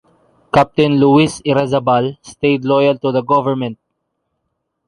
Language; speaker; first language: English; non-native, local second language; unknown